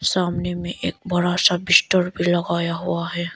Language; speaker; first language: Hindi; non-native, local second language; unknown